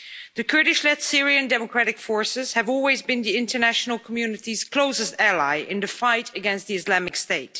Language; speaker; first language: English; non-native, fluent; Dutch